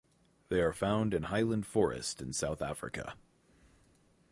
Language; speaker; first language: English; native; English